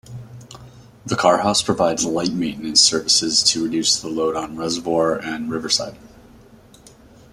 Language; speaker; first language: English; native; English